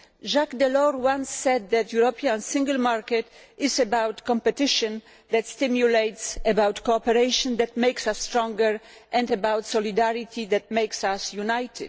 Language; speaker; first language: English; non-native, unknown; Polish